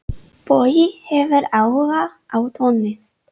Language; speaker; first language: Icelandic; non-native, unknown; English